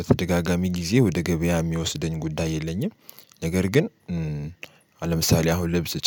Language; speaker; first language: Amharic; native; Amharic